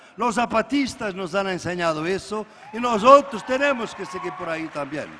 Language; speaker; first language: Spanish; non-native, related language; Portuguese